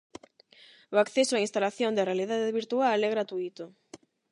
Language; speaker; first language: Galician; non-native, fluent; Spanish